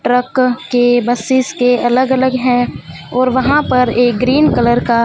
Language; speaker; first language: Hindi; non-native, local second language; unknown